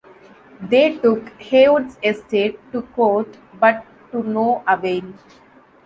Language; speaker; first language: English; non-native, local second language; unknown